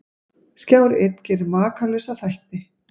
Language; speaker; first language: Icelandic; native; Icelandic